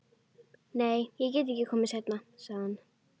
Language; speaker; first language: Icelandic; native; Icelandic